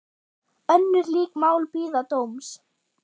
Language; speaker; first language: Icelandic; non-native, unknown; German